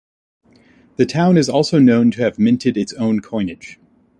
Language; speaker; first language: English; native; English